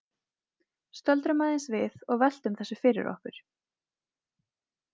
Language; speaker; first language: Icelandic; native; Icelandic